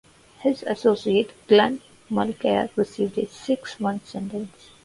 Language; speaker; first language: English; non-native, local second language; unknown